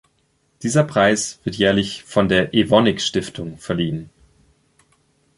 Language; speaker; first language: German; native; German